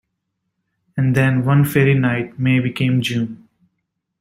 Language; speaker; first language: English; native; English